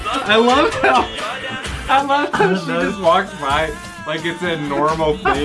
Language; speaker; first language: English; native; English